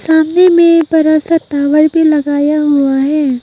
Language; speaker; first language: Hindi; non-native, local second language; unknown